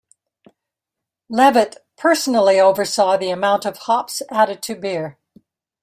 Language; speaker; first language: English; native; English